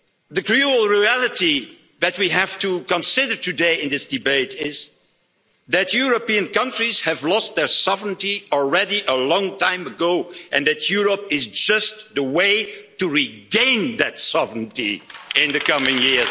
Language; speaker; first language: English; non-native, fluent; Dutch